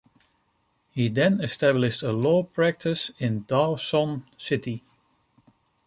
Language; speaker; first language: English; non-native, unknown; Dutch